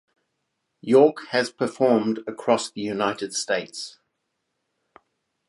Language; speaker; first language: English; native; English